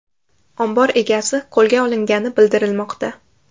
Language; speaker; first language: Uzbek; native; Uzbek